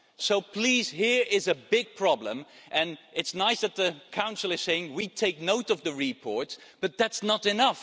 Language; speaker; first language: English; non-native, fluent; Dutch